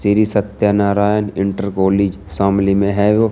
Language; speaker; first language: Hindi; native; Hindi